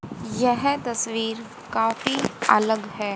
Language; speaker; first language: Hindi; native; Hindi